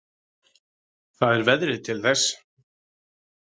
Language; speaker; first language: Icelandic; native; Icelandic